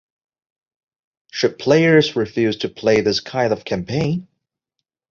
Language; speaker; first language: English; non-native, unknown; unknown